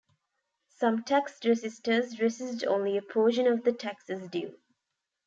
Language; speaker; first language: English; non-native, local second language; Tamil